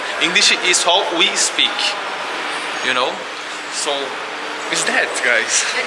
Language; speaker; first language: English; non-native, learner; Portuguese